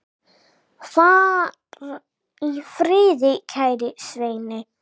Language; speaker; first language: Icelandic; non-native, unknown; English